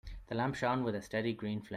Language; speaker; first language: English; native; English